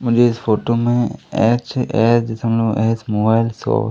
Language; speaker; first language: Hindi; native; Hindi